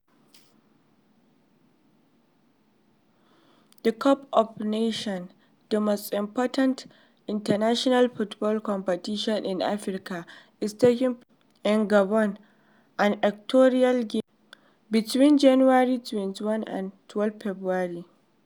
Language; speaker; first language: English; non-native, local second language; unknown